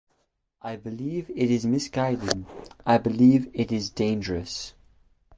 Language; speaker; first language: English; non-native, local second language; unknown